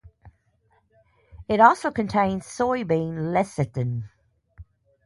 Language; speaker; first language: English; native; English